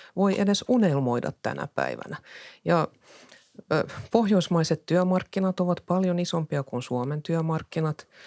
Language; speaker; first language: Finnish; non-native, local second language; Swedish